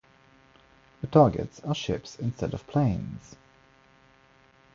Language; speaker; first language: English; non-native, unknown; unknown